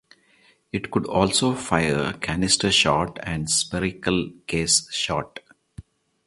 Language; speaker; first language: English; non-native, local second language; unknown